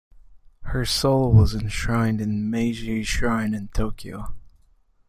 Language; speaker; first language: English; native; English